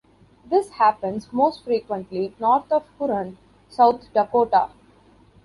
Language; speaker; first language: English; non-native, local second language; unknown